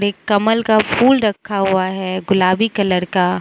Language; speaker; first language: Hindi; non-native, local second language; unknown